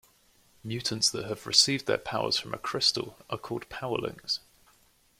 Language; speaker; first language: English; native; English